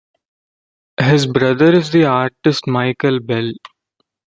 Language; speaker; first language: English; non-native, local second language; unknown